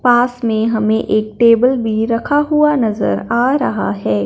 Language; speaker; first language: Hindi; non-native, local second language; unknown